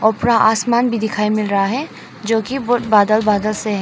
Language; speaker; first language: Hindi; non-native, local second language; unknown